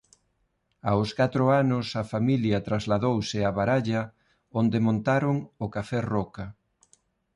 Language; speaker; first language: Galician; non-native, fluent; Spanish